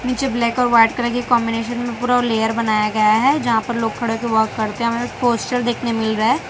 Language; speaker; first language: Hindi; non-native, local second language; Gujarati